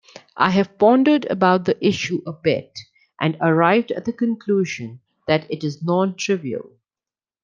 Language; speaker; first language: English; non-native, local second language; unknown